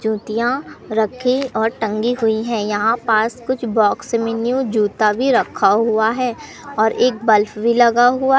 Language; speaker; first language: Hindi; native; Hindi